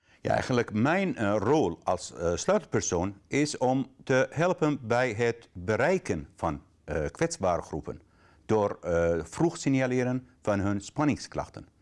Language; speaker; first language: Dutch; non-native, fluent; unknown